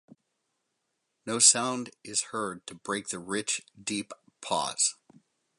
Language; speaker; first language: English; native; English